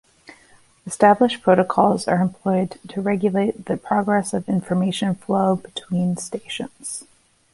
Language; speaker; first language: English; native; English